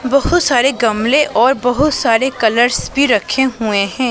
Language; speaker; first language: Hindi; non-native, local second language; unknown